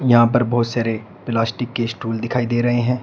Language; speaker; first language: Hindi; native; Hindi